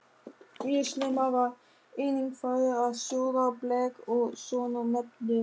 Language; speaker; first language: Icelandic; non-native, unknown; German